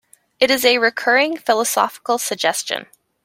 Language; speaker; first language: English; native; English